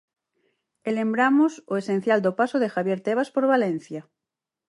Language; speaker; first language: Galician; native; Galician